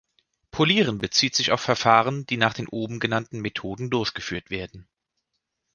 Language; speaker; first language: German; native; German